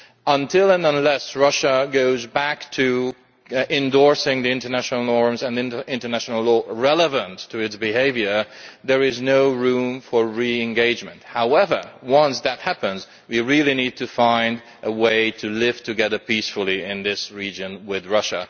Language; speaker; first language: English; non-native, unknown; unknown